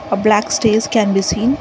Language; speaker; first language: English; non-native, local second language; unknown